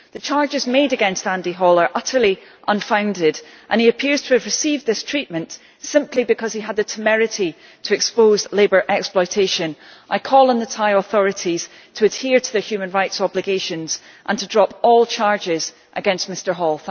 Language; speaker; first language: English; native; English